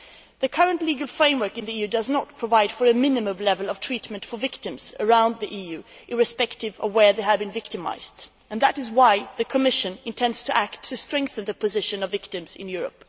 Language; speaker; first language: English; non-native, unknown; Swedish